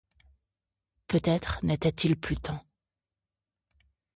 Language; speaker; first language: French; native; French